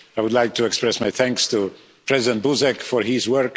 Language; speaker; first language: English; non-native, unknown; Polish